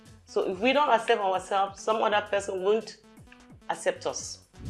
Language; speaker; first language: English; non-native, local second language; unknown